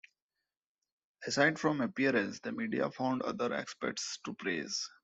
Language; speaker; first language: English; non-native, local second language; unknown